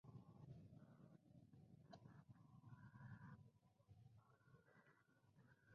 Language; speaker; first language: English; non-native, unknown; Spanish